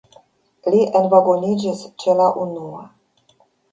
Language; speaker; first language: Esperanto; non-native, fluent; Russian